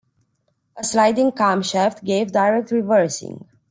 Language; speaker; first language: English; non-native, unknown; Romanian